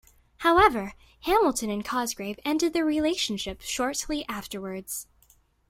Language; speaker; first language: English; native; English